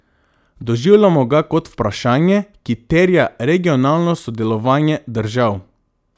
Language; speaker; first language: Slovenian; non-native, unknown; Macedonian